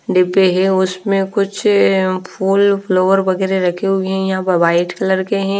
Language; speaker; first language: Hindi; non-native, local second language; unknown